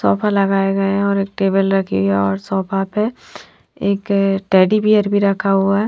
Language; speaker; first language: Hindi; non-native, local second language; Punjabi